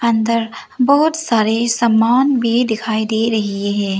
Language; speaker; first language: Hindi; non-native, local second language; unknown